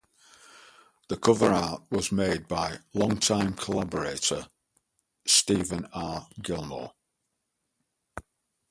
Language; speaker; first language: English; native; English